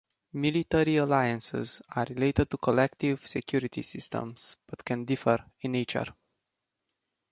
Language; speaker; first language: English; non-native, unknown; Romanian